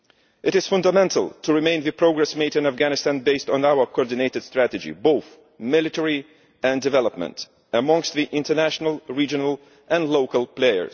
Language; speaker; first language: English; non-native, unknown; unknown